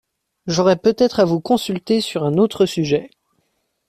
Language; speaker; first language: French; native; French